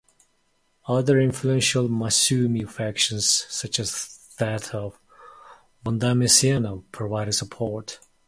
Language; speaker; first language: English; non-native, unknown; Mongolian